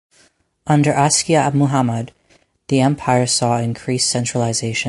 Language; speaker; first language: English; native; English